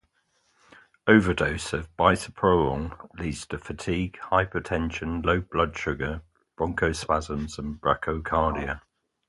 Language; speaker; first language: English; native; English